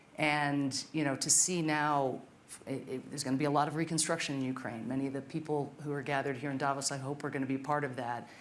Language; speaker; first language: English; native; English